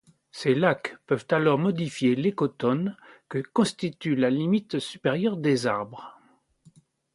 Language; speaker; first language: French; native; French